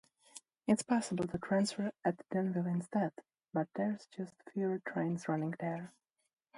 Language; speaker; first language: English; non-native, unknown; Czech